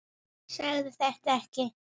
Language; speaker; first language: Icelandic; native; Icelandic